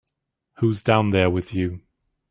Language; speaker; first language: English; native; English